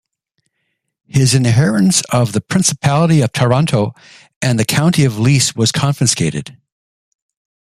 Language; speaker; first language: English; native; English